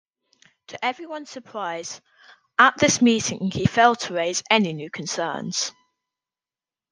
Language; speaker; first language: English; native; English